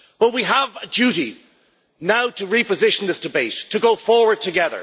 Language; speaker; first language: English; native; English